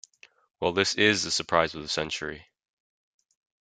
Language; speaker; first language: English; native; English